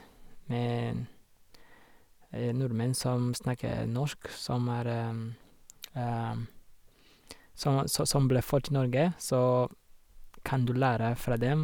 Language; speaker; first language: Norwegian; non-native, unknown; Rundi